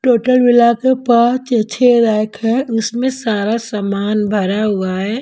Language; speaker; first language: Hindi; non-native, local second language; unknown